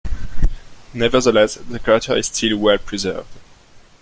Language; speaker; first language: English; non-native, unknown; French